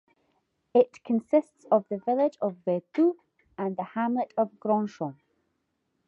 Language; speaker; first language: English; native; English